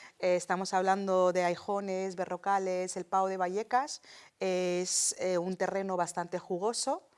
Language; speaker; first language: Spanish; early bilingual, other home language; Arabic